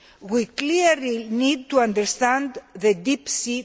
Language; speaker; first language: English; non-native, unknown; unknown